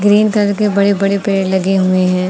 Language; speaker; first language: Hindi; native; Hindi